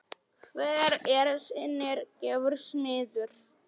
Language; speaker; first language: Icelandic; non-native, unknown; Polish